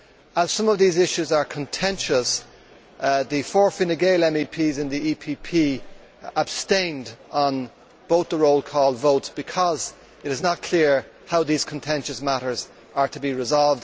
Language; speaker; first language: English; native; English